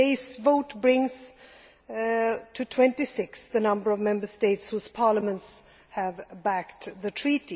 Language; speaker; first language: English; non-native, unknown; Swedish